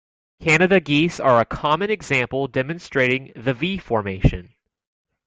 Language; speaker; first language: English; native; English